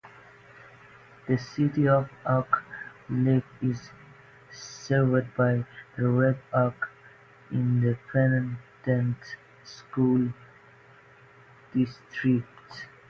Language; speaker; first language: English; non-native, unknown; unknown